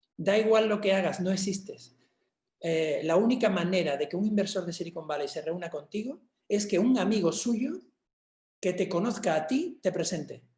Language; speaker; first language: Spanish; native; Spanish